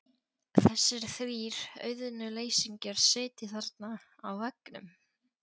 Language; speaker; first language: Icelandic; non-native, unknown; Polish